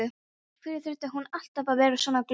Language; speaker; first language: Icelandic; non-native, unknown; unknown